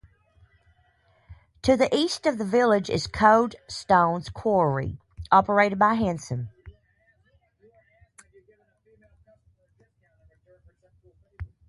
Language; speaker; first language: English; native; English